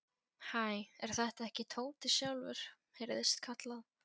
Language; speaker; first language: Icelandic; non-native, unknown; Polish